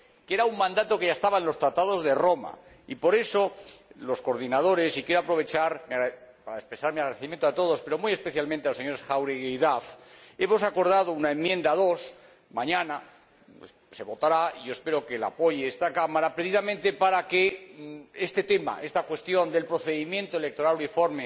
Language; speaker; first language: Spanish; native; Spanish